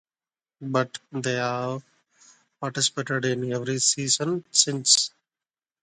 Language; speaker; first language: English; non-native, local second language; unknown